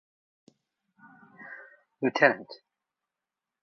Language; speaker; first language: English; native; English